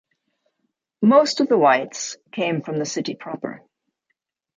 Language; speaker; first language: English; native; English